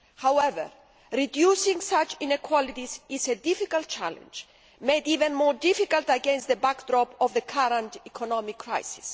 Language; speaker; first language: English; non-native, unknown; Greek